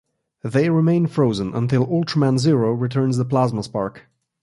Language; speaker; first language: English; non-native, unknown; Slovenian